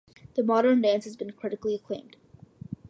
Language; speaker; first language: English; early bilingual, other home language; Malayalam